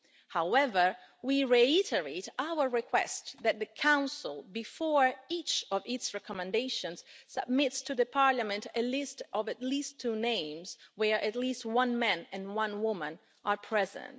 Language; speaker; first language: English; non-native, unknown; Italian